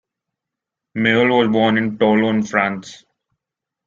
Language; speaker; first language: English; non-native, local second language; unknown